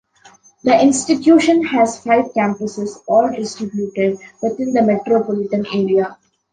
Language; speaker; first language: English; non-native, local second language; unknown